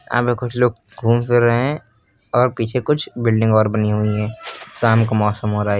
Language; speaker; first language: Hindi; native; Hindi